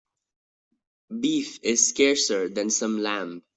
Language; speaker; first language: English; non-native, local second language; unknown